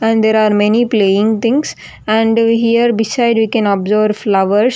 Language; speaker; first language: English; non-native, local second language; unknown